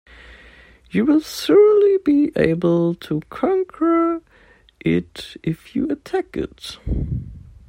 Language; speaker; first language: English; non-native, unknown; German